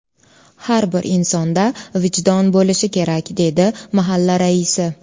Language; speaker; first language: Uzbek; native; Uzbek